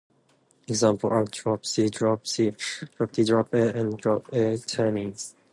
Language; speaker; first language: English; non-native, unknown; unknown